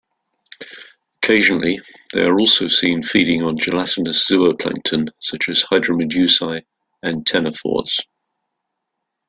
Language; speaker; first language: English; native; English